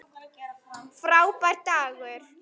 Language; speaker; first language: Icelandic; native; Icelandic